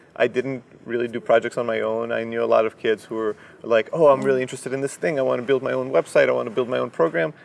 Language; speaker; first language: English; early bilingual, other home language; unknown